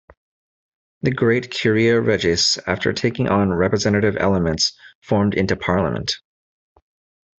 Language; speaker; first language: English; native; English